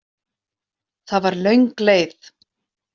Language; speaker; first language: Icelandic; native; Icelandic